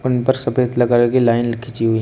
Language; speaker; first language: Hindi; native; Hindi